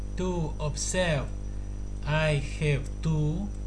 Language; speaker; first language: English; non-native, learner; Russian